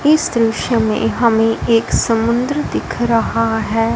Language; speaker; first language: Hindi; non-native, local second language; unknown